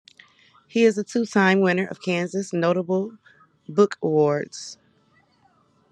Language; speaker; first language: English; native; English